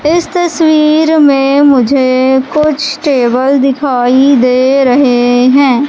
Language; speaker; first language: Hindi; native; Hindi